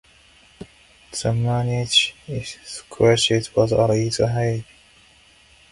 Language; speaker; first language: English; non-native, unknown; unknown